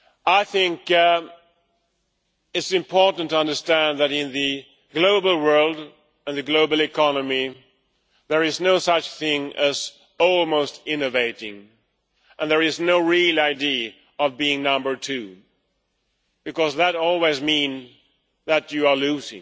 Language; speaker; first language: English; non-native, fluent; Swedish